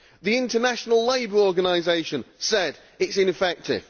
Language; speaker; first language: English; native; English